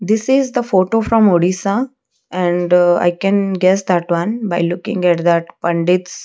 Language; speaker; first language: English; non-native, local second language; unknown